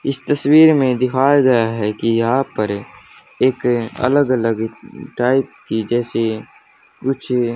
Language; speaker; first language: Hindi; native; Hindi